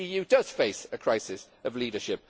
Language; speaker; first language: English; native; English